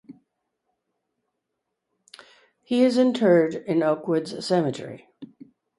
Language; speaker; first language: English; native; English